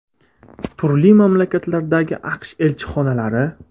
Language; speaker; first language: Uzbek; native; Uzbek